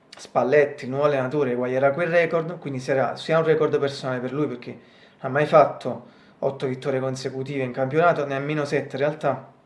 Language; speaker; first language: Italian; native; Italian